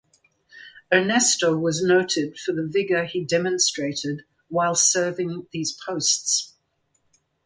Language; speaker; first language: English; native; English